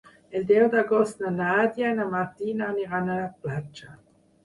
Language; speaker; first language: Catalan; non-native, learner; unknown